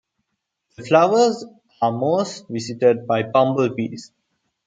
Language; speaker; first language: English; non-native, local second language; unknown